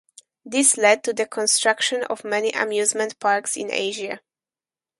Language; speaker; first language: English; non-native, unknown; Polish